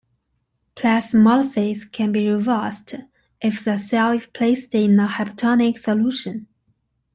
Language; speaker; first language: English; non-native, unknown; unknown